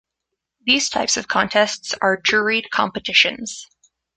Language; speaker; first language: English; native; English